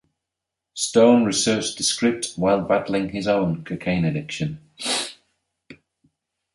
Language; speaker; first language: English; native; English